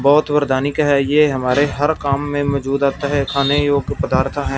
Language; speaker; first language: Hindi; non-native, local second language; Punjabi